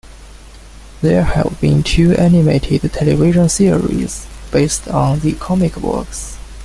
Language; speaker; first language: English; non-native, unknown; Chinese